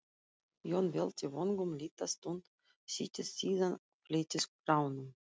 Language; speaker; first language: Icelandic; non-native, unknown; Russian